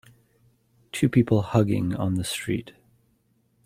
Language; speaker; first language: English; native; English